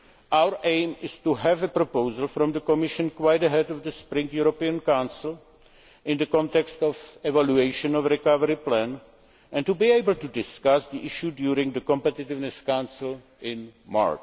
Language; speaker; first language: English; non-native, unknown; Czech